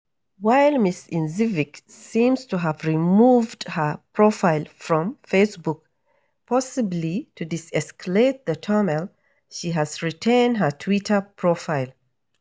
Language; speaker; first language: English; non-native, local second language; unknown